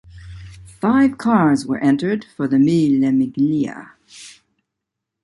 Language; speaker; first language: English; native; English